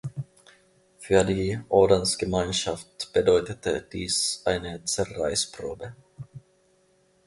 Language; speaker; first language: German; non-native, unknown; Finnish